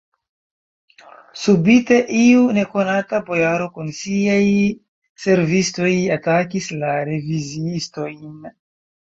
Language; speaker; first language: Esperanto; non-native, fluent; Chinese